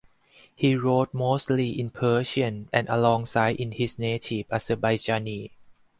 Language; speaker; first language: English; non-native, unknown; Thai